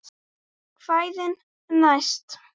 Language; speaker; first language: Icelandic; native; Icelandic